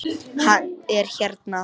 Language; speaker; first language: Icelandic; non-native, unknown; Polish